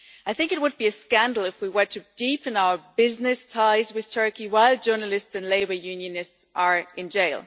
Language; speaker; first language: English; non-native, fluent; German